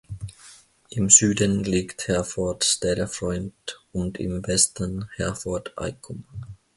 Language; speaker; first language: German; non-native, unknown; Finnish